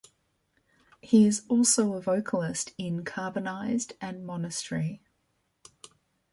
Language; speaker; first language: English; native; English